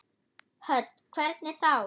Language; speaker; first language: Icelandic; non-native, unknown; German